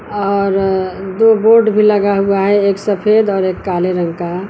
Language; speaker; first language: Hindi; native; Hindi